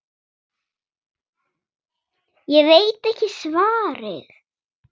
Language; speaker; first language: Icelandic; non-native, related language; Swedish